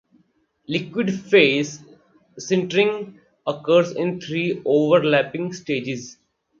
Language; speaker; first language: English; non-native, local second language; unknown